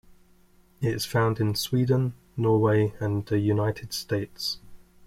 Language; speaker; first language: English; native; English